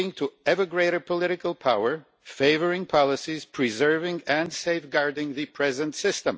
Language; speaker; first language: English; non-native, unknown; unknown